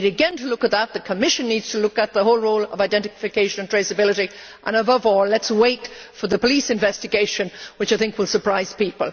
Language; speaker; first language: English; native; English